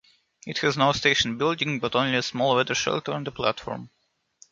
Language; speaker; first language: English; non-native, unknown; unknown